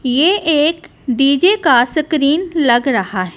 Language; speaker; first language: Hindi; non-native, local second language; Punjabi